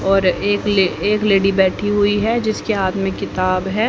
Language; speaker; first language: Hindi; native; Hindi